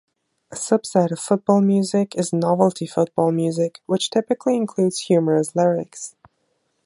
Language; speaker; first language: English; non-native, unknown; German